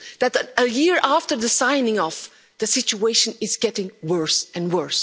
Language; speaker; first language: English; non-native, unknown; Dutch